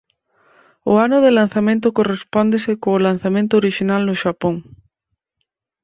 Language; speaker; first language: Galician; native; Galician